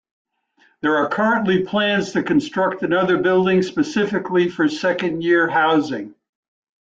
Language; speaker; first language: English; native; English